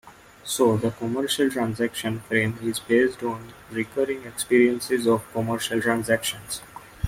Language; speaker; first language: English; non-native, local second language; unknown